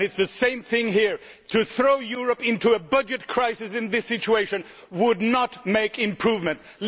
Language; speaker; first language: English; non-native, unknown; Swedish